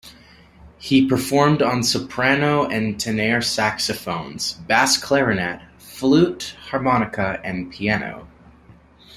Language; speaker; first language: English; native; English